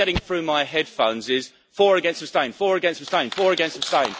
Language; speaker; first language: English; native; English